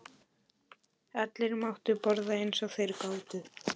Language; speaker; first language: Icelandic; non-native, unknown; Polish